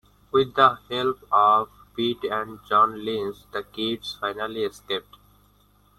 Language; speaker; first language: English; non-native, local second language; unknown